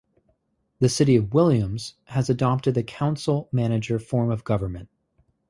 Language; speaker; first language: English; native; English